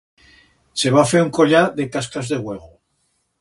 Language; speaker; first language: Aragonese; native; Aragonese